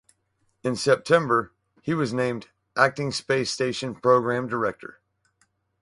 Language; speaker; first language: English; native; English